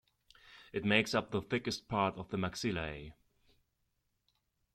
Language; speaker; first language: English; non-native, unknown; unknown